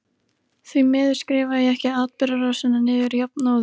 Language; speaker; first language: Icelandic; native; Icelandic